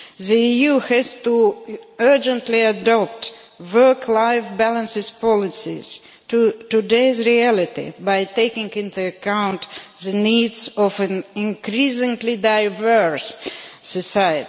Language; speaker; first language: English; non-native, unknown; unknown